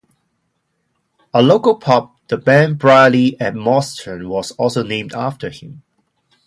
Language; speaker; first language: English; non-native, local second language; Cantonese